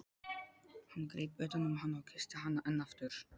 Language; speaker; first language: Icelandic; non-native, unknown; Polish